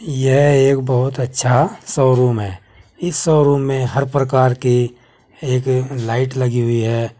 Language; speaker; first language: Hindi; native; Hindi